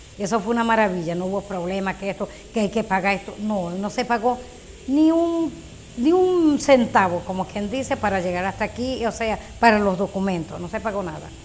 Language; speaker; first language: Spanish; native; Spanish